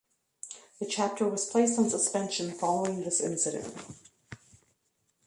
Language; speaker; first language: English; native; English